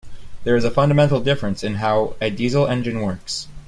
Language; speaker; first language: English; native; English